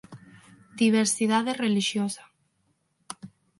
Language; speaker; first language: Galician; non-native, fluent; Spanish